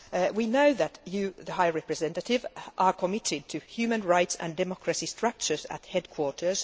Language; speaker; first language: English; non-native, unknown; Finnish